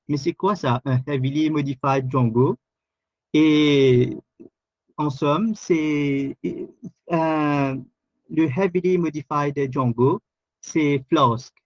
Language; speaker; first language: French; non-native, local second language; Morisyen